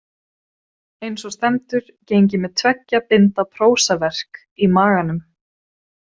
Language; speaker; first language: Icelandic; non-native, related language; Swedish